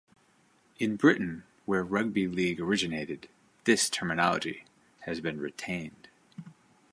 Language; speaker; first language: English; native; English